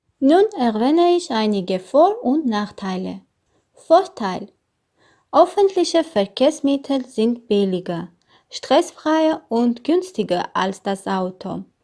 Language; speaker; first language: German; non-native, learner; Armenian